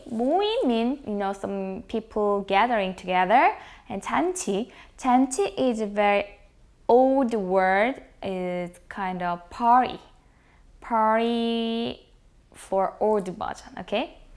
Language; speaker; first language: English; non-native, fluent; Korean